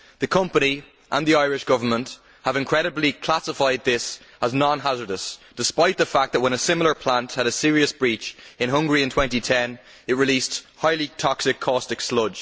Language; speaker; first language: English; native; English